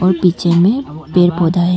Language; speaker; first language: Hindi; non-native, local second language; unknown